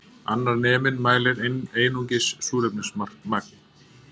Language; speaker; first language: Icelandic; native; Icelandic